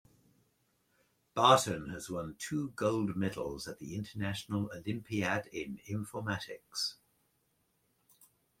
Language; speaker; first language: English; native; English